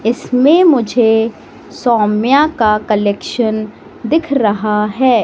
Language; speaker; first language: Hindi; native; Hindi